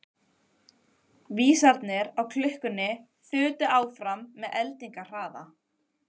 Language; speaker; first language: Icelandic; native; Icelandic